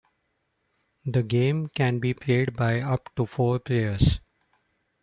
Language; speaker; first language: English; non-native, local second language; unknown